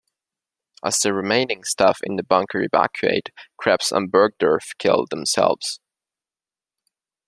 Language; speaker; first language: English; non-native, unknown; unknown